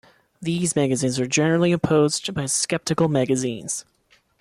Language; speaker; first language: English; non-native, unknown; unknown